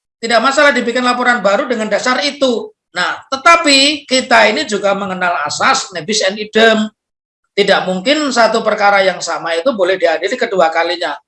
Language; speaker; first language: Indonesian; non-native, local second language; Javanese